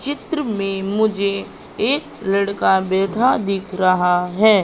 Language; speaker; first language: Hindi; native; Hindi